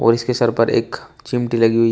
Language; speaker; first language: Hindi; native; Hindi